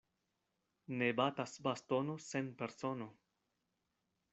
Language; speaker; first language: Esperanto; non-native, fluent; Spanish